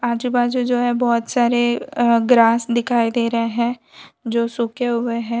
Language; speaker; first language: Hindi; non-native, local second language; Gujarati